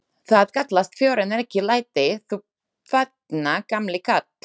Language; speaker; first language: Icelandic; non-native, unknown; Slovak